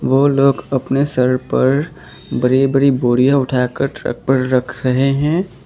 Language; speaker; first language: Hindi; non-native, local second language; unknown